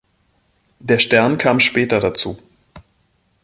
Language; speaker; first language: German; native; German